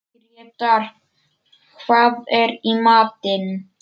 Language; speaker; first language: Icelandic; non-native, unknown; Polish